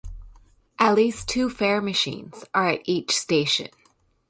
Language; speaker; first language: English; native; English